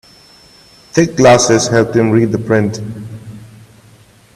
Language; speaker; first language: English; non-native, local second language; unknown